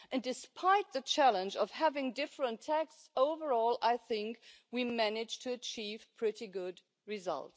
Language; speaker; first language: English; non-native, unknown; German